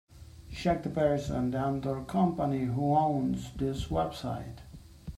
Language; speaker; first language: English; native; English